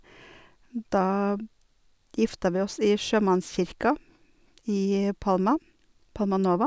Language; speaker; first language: Norwegian; native; Norwegian